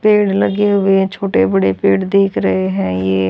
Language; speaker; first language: Hindi; native; Hindi